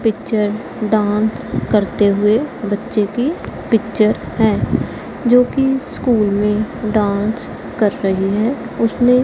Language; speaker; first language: Hindi; non-native, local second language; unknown